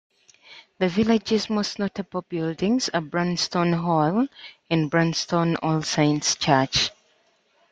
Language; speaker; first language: English; native; English